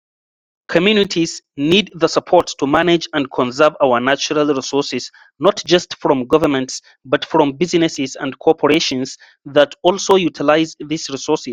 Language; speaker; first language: English; non-native, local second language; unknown